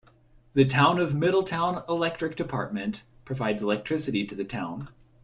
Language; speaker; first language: English; native; English